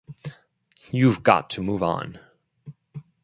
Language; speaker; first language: English; non-native, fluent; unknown